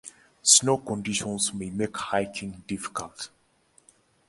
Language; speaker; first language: English; non-native, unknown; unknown